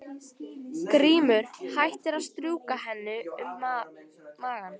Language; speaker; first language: Icelandic; native; Icelandic